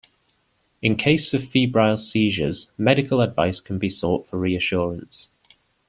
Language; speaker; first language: English; native; English